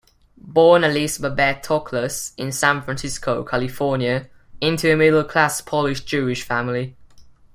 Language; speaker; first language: English; native; English